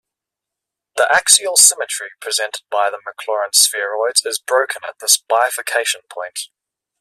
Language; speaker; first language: English; native; English